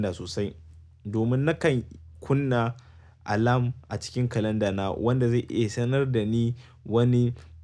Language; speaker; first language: Hausa; native; Hausa